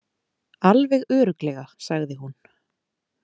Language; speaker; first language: Icelandic; native; Icelandic